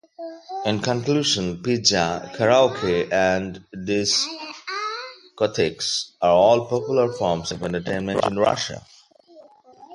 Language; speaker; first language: English; non-native, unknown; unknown